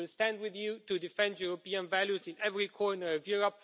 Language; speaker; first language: English; non-native, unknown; Romanian